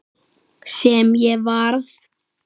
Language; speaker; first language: Icelandic; native; Icelandic